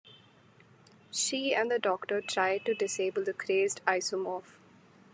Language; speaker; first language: English; non-native, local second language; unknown